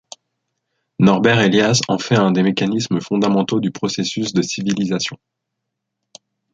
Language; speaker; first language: French; native; French